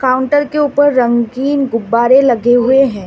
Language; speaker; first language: Hindi; non-native, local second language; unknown